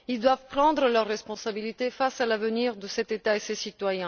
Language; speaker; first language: French; non-native, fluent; Bulgarian